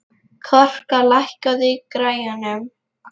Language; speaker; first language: Icelandic; non-native, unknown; Lithuanian